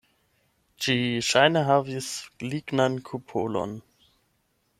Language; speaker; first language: Esperanto; non-native, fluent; German